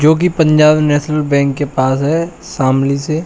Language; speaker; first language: Hindi; native; Hindi